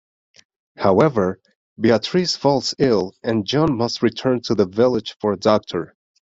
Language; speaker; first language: English; non-native, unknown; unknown